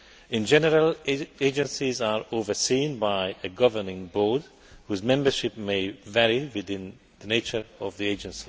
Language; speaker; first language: English; non-native, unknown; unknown